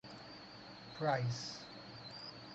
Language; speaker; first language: English; non-native, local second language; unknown